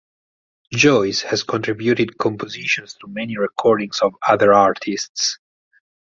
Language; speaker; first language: English; non-native, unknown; Italian